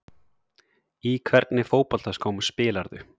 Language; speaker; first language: Icelandic; native; Icelandic